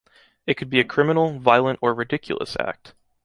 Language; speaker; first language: English; native; English